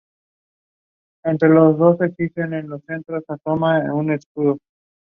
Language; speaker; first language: English; non-native, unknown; Spanish